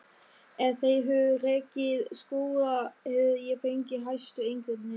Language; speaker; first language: Icelandic; non-native, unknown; German